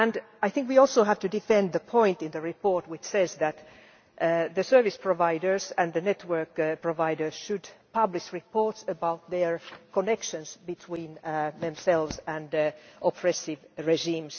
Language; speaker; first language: English; non-native, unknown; Finnish